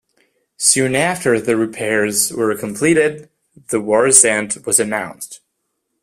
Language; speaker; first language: English; non-native, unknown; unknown